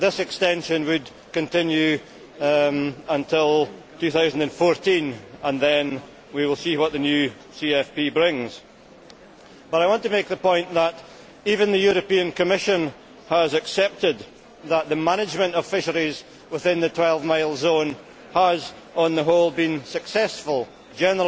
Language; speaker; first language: English; native; English